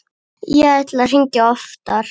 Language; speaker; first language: Icelandic; native; Icelandic